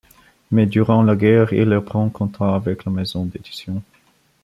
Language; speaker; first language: French; non-native, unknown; Bulgarian